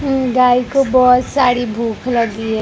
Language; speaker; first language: Hindi; non-native, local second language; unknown